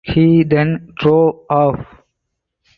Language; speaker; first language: English; non-native, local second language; Tamil